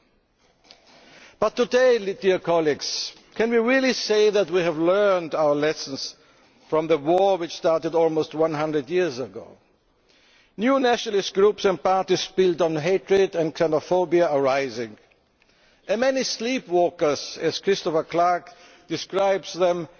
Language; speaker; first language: English; non-native, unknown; German